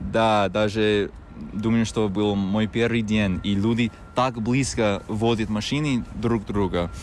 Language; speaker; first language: Russian; non-native, fluent; English